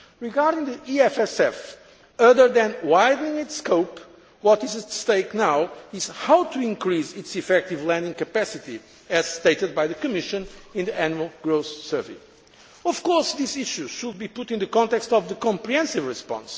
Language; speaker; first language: English; non-native, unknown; Portuguese